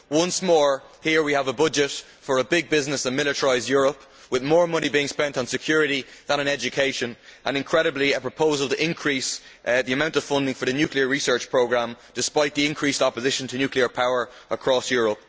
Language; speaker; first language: English; native; English